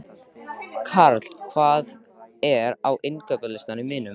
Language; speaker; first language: Icelandic; native; Icelandic